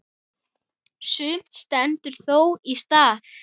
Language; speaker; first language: Icelandic; native; Icelandic